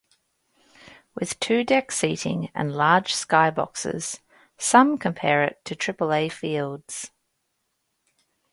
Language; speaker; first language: English; native; English